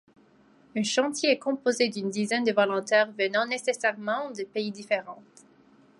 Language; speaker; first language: French; native; French